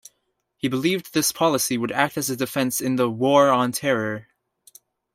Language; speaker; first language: English; native; English